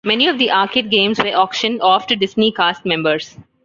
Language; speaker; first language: English; non-native, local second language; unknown